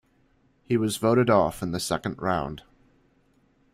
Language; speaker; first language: English; native; English